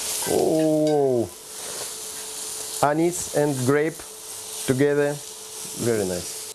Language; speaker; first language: English; non-native, learner; Russian